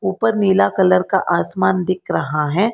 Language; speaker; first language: Hindi; non-native, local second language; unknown